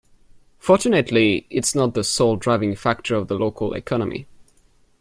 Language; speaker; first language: English; non-native, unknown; French